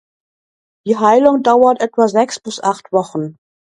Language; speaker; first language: German; native; German